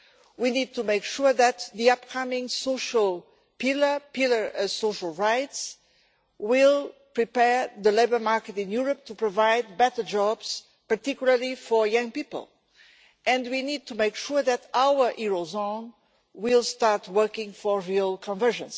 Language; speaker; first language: English; non-native, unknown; Portuguese